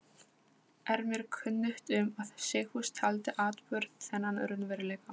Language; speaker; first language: Icelandic; non-native, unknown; Polish